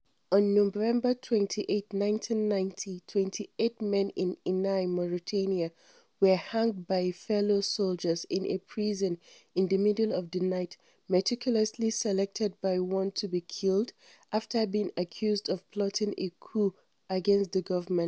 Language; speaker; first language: English; non-native, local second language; Hausa